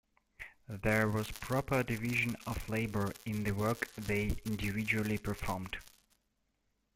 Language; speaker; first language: English; non-native, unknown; Russian